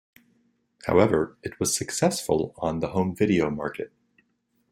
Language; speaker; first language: English; native; English